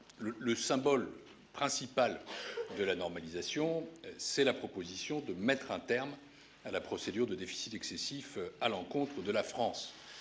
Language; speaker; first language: French; native; French